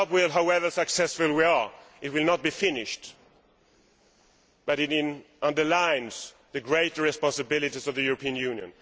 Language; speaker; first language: English; non-native, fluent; Swedish